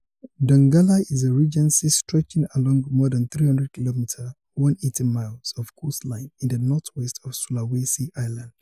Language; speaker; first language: English; non-native, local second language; Yoruba